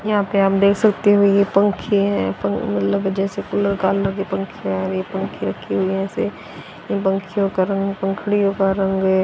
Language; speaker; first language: Hindi; native; Hindi